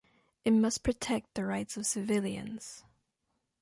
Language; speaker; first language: English; non-native, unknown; French